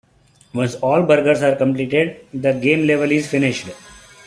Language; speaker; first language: English; non-native, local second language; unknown